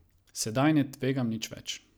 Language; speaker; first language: Slovenian; non-native, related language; Croatian